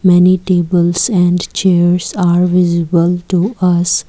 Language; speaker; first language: English; non-native, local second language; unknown